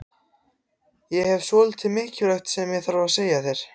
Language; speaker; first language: Icelandic; non-native, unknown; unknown